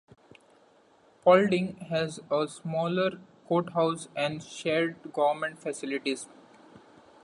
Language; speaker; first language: English; non-native, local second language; Marathi